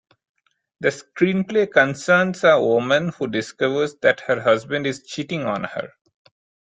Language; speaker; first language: English; non-native, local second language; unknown